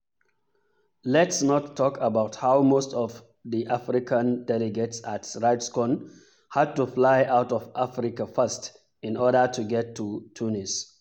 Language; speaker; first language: English; non-native, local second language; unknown